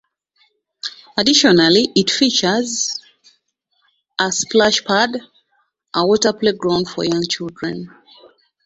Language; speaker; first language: English; non-native, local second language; Ganda